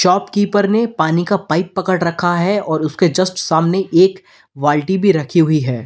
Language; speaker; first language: Hindi; native; Hindi